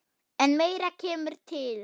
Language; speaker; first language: Icelandic; non-native, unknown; German